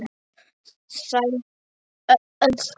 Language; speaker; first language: Icelandic; non-native, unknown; Polish